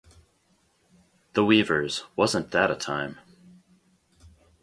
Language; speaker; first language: English; native; English